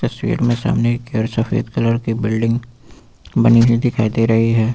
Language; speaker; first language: Hindi; native; Hindi